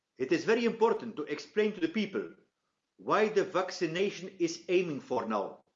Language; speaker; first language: English; non-native, fluent; Dutch